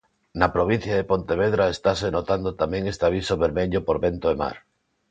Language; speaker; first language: Galician; non-native, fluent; Spanish